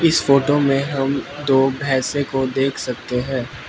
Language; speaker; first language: Hindi; non-native, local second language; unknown